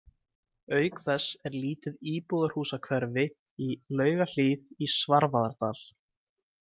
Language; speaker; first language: Icelandic; native; Icelandic